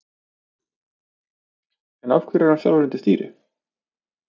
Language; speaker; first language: Icelandic; native; Icelandic